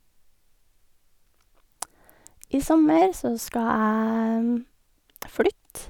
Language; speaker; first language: Norwegian; native; Norwegian